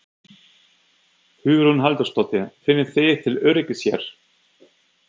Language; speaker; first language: Icelandic; non-native, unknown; German